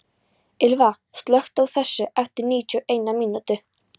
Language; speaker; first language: Icelandic; non-native, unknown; Polish